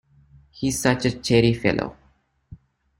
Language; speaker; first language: English; non-native, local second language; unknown